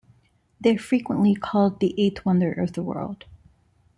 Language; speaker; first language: English; non-native, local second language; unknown